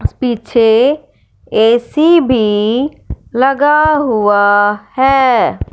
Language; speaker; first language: Hindi; non-native, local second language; Punjabi